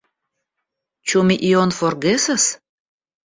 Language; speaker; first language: Esperanto; non-native, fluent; Russian